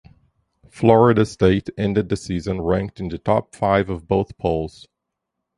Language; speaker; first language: English; native; English